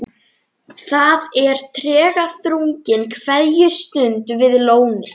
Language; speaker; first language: Icelandic; native; Icelandic